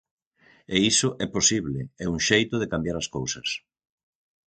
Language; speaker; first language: Galician; native; Galician